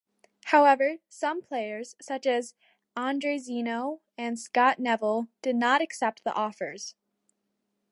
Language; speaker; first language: English; native; English